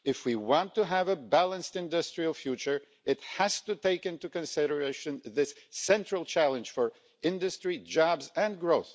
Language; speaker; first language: English; non-native, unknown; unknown